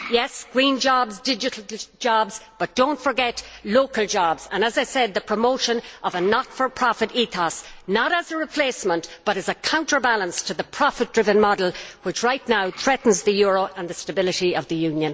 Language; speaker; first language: English; native; English